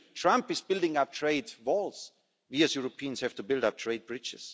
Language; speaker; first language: English; non-native, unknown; German